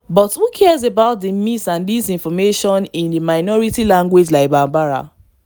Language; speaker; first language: English; non-native, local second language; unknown